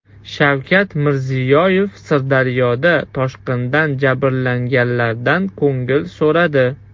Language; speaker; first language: Uzbek; non-native, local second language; Russian